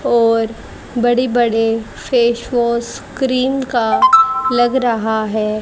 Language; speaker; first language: Hindi; native; Hindi